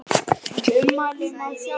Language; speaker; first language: Icelandic; native; Icelandic